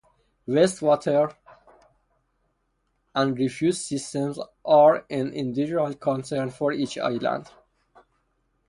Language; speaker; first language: English; non-native, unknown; Persian